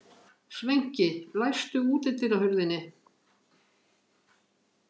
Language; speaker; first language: Icelandic; native; Icelandic